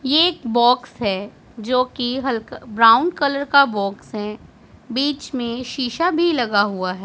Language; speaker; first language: Hindi; non-native, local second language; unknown